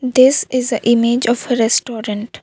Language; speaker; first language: English; non-native, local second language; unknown